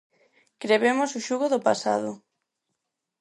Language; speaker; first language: Galician; non-native, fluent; Spanish